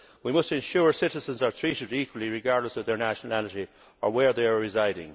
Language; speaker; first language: English; native; English